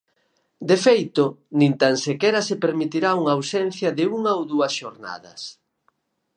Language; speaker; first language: Galician; native; Galician